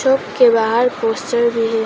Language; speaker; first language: Hindi; non-native, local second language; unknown